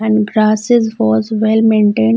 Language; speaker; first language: English; non-native, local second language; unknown